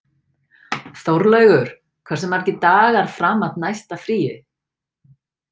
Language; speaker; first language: Icelandic; non-native, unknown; English